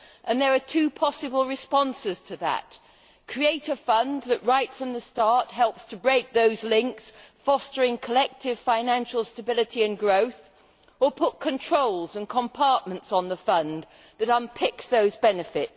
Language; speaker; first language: English; native; English